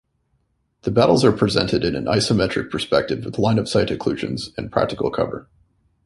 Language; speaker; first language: English; native; English